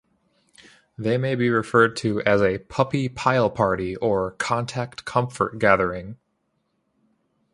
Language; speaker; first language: English; native; English